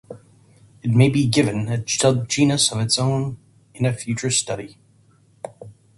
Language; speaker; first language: English; native; English